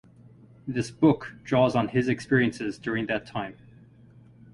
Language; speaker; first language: English; native; English